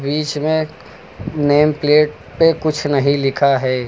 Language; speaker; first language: Hindi; native; Hindi